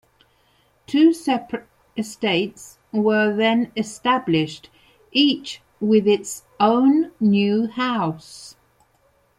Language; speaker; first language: English; non-native, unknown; Spanish